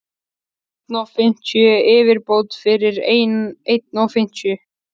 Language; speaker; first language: Icelandic; native; Icelandic